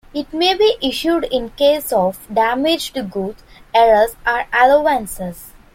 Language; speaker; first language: English; non-native, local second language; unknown